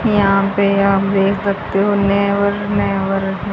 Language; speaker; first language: Hindi; native; Hindi